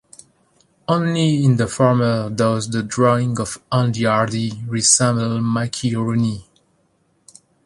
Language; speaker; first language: English; non-native, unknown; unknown